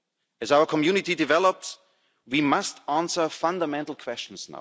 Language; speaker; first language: English; non-native, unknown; German